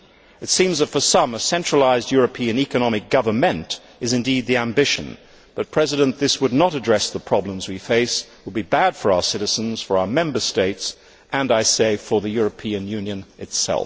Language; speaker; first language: English; native; English